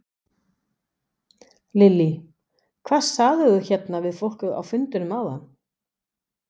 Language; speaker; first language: Icelandic; non-native, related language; Danish